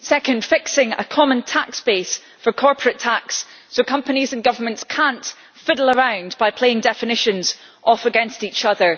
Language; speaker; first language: English; native; English